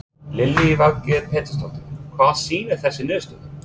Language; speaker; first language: Icelandic; non-native, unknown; English